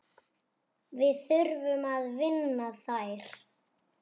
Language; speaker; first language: Icelandic; native; Icelandic